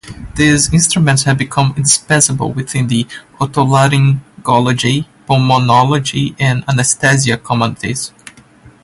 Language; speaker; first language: English; native; English